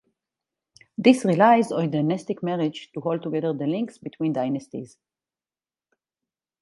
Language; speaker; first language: English; non-native, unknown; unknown